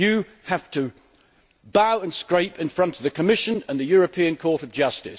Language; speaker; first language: English; native; English